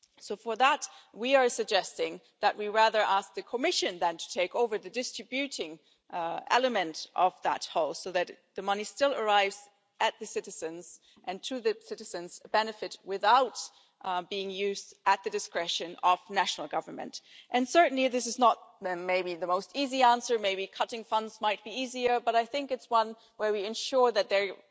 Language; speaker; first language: English; non-native, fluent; German